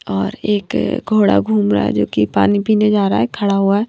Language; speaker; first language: Hindi; non-native, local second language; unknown